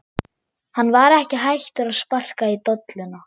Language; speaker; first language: Icelandic; non-native, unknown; German